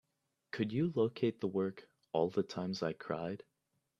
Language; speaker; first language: English; native; English